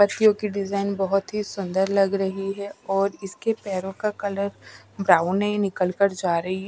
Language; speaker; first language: Hindi; non-native, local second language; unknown